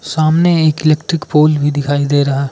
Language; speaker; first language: Hindi; non-native, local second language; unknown